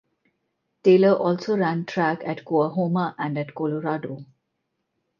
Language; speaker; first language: English; non-native, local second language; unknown